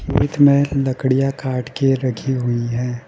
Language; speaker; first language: Hindi; non-native, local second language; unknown